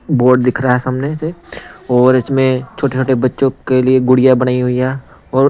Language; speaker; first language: Hindi; non-native, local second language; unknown